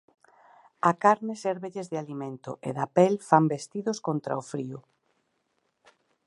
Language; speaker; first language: Galician; native; Galician